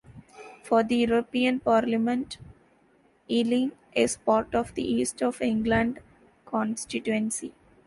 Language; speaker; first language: English; non-native, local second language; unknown